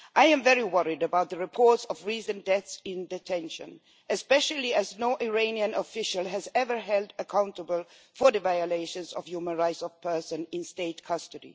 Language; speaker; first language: English; non-native, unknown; Swedish